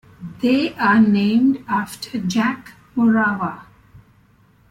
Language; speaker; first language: English; non-native, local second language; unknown